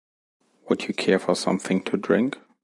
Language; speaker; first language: English; non-native, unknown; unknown